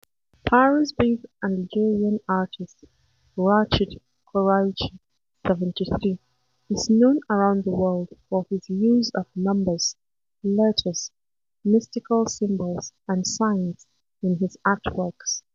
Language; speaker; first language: English; non-native, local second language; Hausa